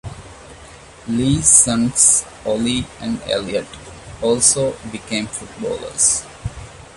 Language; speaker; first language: English; non-native, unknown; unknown